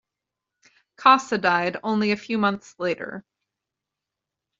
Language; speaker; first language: English; native; English